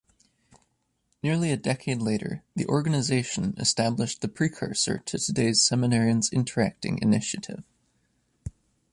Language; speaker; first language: English; native; English